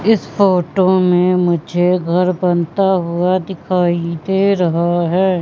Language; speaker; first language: Hindi; native; Hindi